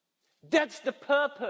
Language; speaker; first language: English; non-native, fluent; Dutch